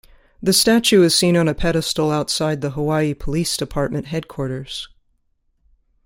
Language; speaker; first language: English; native; English